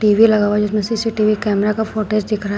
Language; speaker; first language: Hindi; native; Hindi